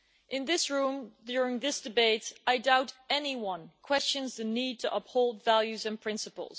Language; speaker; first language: English; non-native, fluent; Dutch